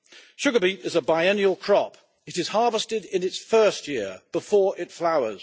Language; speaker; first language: English; native; English